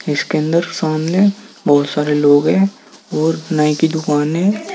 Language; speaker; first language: Hindi; native; Hindi